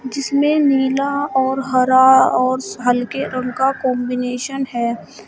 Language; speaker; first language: Hindi; native; Hindi